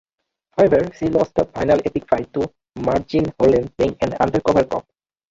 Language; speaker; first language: English; non-native, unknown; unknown